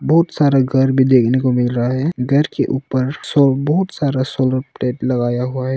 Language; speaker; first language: Hindi; non-native, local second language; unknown